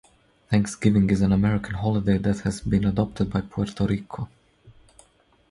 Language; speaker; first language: English; non-native, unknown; Croatian